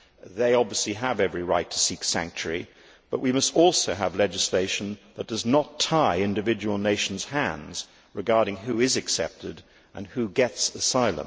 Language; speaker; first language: English; native; English